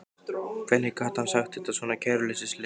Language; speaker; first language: Icelandic; native; Icelandic